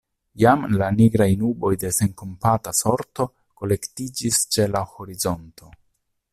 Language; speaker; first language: Esperanto; non-native, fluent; Italian